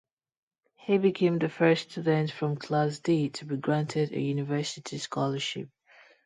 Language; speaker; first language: English; non-native, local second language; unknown